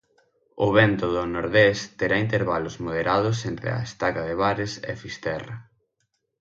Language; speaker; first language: Galician; native; Galician